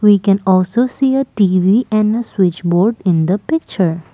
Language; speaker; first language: English; non-native, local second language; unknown